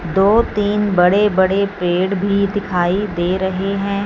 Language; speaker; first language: Hindi; non-native, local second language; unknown